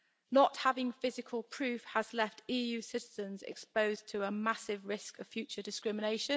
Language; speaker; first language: English; native; English